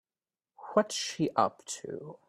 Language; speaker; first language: English; native; English